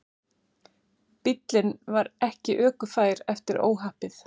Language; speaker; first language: Icelandic; native; Icelandic